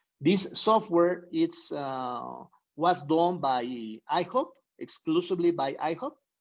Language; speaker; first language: English; non-native, fluent; Spanish